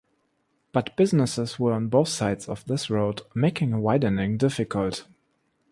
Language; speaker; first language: English; non-native, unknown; German